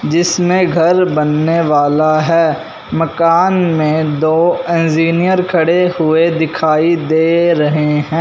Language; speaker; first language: Hindi; non-native, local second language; Punjabi